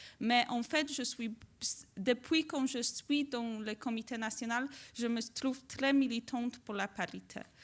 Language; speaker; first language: French; non-native, fluent; Polish